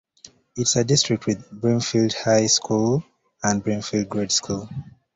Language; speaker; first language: English; native; English